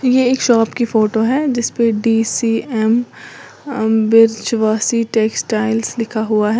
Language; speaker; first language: Hindi; native; Hindi